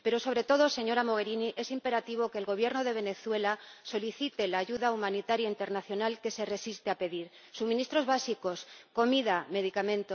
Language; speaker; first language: Spanish; native; Spanish